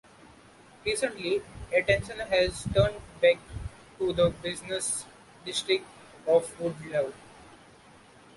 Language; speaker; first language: English; non-native, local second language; Marathi